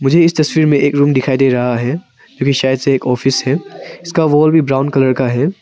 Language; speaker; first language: Hindi; non-native, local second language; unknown